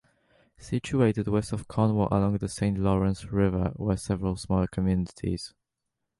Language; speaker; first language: English; native; English